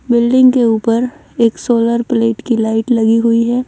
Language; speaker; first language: Hindi; native; Hindi